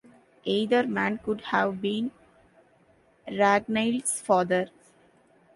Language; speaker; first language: English; non-native, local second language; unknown